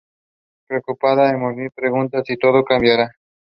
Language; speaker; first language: English; non-native, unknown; Spanish